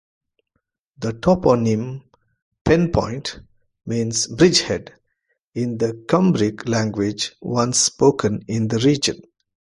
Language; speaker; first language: English; non-native, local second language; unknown